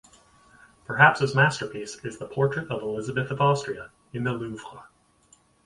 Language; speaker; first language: English; native; English